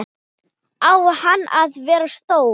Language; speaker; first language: Icelandic; non-native, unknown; Thai